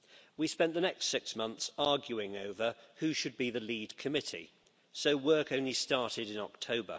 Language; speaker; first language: English; native; English